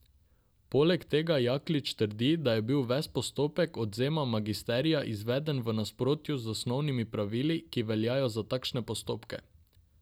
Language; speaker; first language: Slovenian; non-native, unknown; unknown